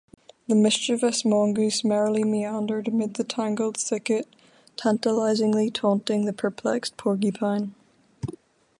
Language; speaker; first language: English; native; English